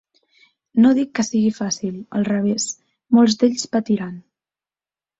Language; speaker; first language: Catalan; native; Catalan